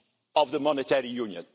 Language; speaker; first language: English; non-native, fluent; Dutch